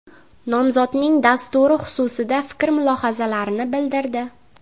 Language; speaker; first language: Uzbek; native; Uzbek